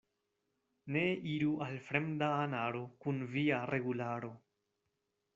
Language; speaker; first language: Esperanto; non-native, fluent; Spanish